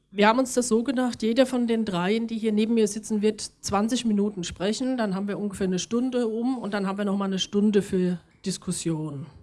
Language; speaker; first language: German; native; German